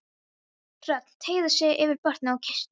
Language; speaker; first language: Icelandic; non-native, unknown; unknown